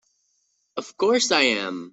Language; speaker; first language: English; non-native, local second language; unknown